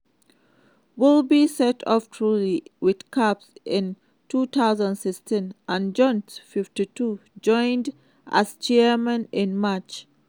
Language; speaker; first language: English; non-native, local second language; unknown